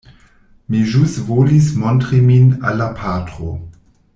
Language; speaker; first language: Esperanto; non-native, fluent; German